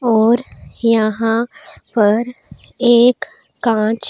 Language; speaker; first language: Hindi; non-native, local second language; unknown